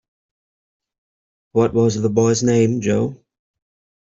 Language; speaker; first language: English; native; English